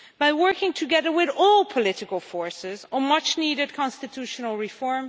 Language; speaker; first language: English; non-native, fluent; Dutch